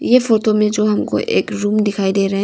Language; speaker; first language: Hindi; non-native, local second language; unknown